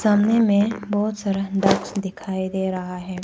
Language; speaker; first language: Hindi; non-native, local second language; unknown